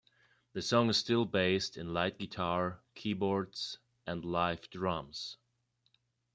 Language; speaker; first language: English; non-native, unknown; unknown